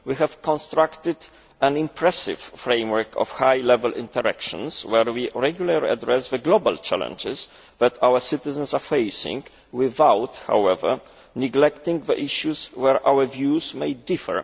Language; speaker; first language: English; non-native, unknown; Polish